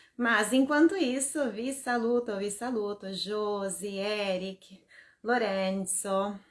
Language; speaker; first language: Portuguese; native; Portuguese